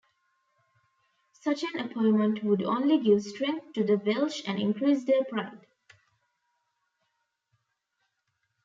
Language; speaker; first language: English; non-native, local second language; Tamil